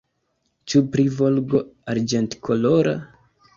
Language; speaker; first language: Esperanto; non-native, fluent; Kinyarwanda